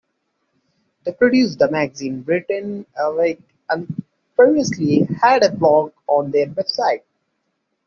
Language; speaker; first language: English; non-native, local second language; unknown